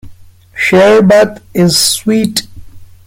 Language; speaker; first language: English; non-native, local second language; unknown